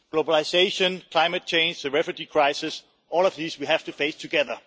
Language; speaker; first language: English; non-native, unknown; Danish